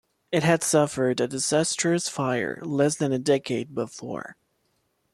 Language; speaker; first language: English; non-native, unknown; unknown